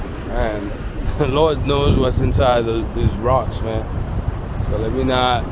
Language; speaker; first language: English; native; English